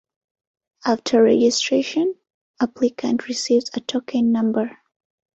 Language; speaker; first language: English; non-native, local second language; Ganda